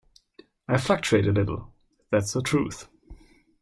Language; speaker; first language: English; non-native, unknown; German